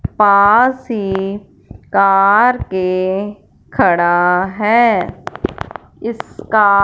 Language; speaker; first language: Hindi; non-native, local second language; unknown